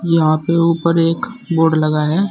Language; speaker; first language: Hindi; native; Hindi